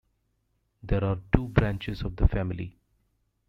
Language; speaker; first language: English; native; English